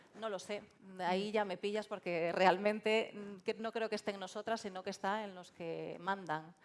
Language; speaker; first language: Spanish; non-native, local second language; Galician